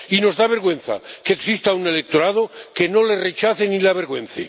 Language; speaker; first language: Spanish; non-native, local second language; Catalan